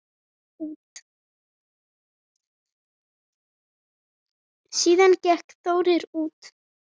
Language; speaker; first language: Icelandic; native; Icelandic